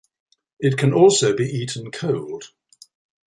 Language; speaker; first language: English; native; English